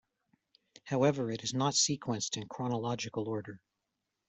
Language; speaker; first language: English; native; English